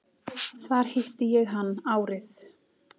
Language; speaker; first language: Icelandic; native; Icelandic